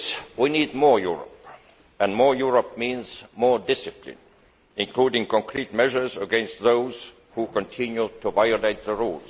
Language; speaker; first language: English; non-native, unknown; Estonian